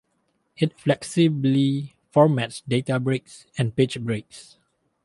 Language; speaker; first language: English; non-native, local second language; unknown